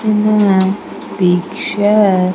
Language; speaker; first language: English; non-native, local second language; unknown